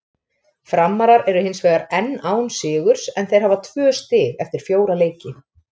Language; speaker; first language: Icelandic; native; Icelandic